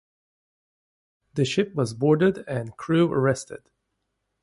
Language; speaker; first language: English; native; English